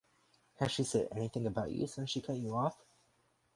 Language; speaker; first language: English; native; English